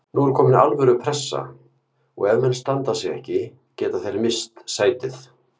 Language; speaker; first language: Icelandic; native; Icelandic